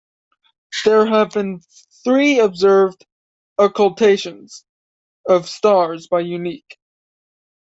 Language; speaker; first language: English; native; English